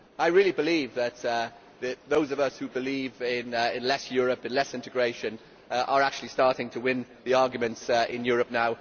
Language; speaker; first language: English; native; English